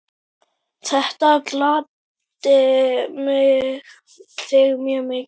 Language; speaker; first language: Icelandic; native; Icelandic